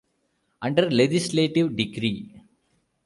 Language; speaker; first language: English; non-native, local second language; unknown